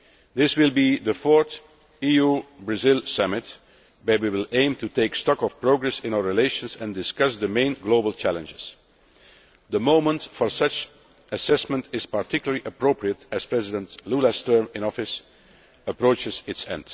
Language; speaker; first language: English; non-native, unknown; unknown